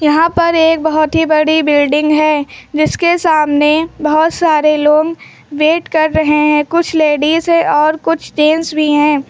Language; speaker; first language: Hindi; native; Hindi